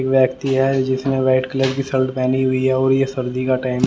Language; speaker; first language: Hindi; native; Hindi